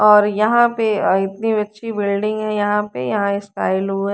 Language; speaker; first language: Hindi; native; Hindi